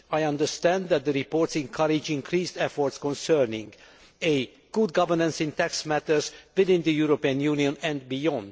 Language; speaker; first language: English; non-native, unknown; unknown